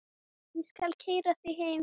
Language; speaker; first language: Icelandic; native; Icelandic